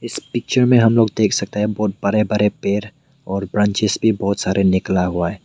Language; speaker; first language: Hindi; non-native, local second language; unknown